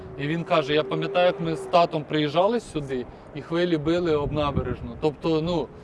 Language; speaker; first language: Ukrainian; native; Ukrainian